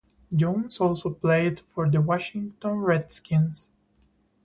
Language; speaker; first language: English; non-native, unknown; Spanish